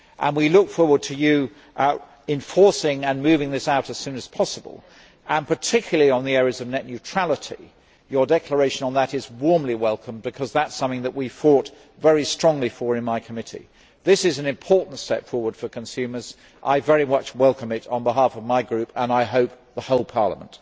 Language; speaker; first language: English; native; English